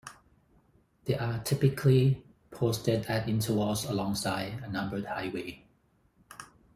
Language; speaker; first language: English; non-native, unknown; Thai